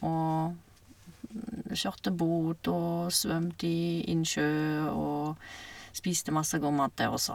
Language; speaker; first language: Norwegian; non-native, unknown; German